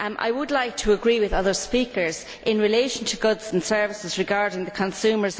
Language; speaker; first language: English; native; English